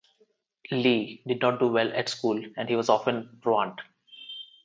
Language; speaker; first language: English; non-native, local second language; Telugu